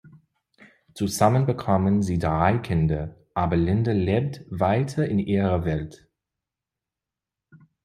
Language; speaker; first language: German; non-native, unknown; English